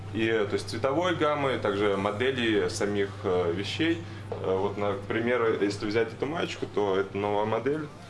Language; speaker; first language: Russian; native; Russian